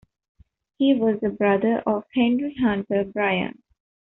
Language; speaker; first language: English; non-native, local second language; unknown